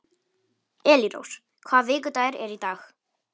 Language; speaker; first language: Icelandic; non-native, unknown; Polish